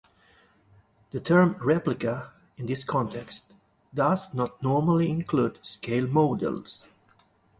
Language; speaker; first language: English; non-native, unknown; Galician